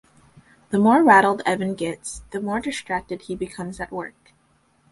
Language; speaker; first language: English; native; English